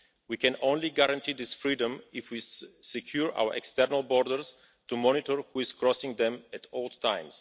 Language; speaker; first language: English; non-native, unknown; Bulgarian